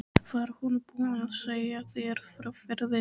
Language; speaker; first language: Icelandic; native; Icelandic